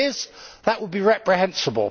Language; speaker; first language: English; native; English